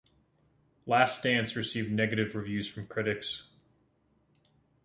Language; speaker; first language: English; native; English